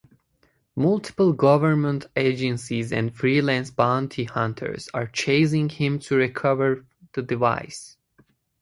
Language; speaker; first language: English; native; English